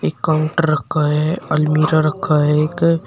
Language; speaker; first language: Hindi; native; Hindi